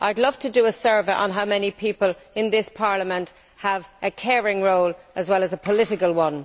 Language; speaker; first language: English; native; English